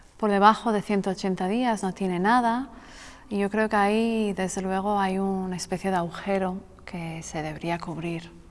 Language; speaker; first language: Spanish; non-native, fluent; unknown